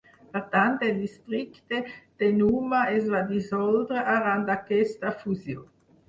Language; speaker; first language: Catalan; non-native, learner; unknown